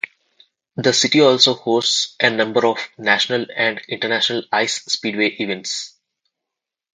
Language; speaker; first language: English; non-native, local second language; Telugu